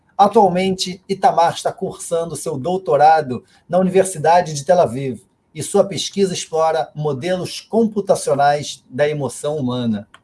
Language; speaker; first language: Portuguese; native; Portuguese